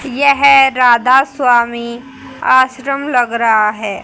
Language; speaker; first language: Hindi; native; Hindi